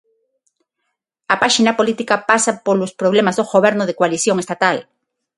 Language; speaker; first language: Galician; non-native, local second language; Spanish